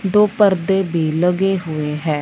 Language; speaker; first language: Hindi; non-native, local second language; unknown